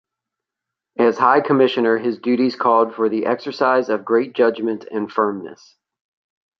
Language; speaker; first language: English; native; English